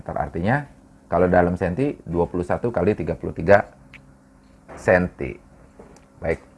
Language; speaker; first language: Indonesian; non-native, local second language; Sundanese